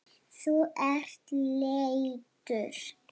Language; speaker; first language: Icelandic; non-native, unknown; Lithuanian